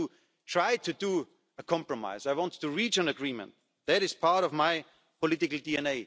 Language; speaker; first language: English; non-native, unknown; German